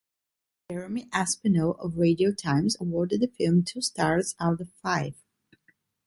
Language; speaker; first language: English; non-native, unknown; Italian